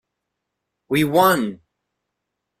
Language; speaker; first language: English; native; English